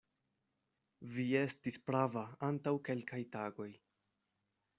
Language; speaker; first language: Esperanto; non-native, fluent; Spanish